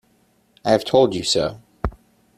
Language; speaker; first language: English; native; English